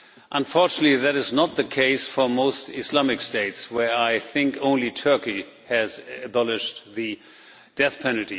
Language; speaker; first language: English; non-native, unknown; German